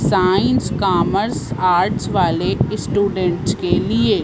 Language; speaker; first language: Hindi; native; Hindi